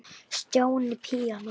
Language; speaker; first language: Icelandic; native; Icelandic